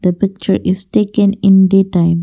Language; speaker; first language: English; non-native, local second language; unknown